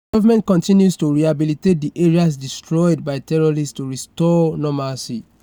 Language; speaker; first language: English; non-native, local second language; Yoruba